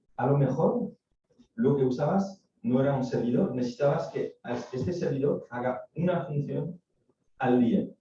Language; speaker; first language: Spanish; non-native, fluent; French